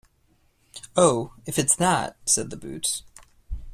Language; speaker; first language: English; non-native, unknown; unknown